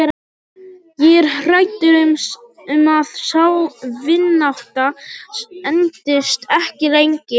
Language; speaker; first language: Icelandic; non-native, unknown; Polish